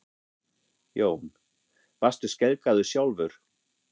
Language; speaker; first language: Icelandic; non-native, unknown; German